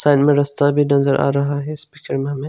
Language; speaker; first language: Hindi; non-native, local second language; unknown